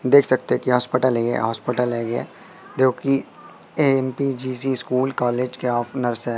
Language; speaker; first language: Hindi; native; Hindi